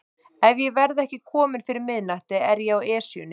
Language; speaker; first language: Icelandic; native; Icelandic